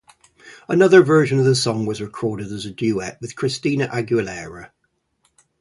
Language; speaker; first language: English; native; English